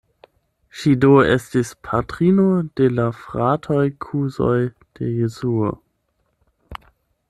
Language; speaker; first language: Esperanto; non-native, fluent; German